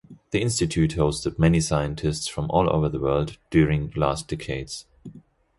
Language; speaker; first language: English; non-native, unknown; German